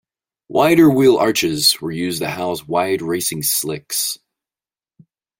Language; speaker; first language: English; native; English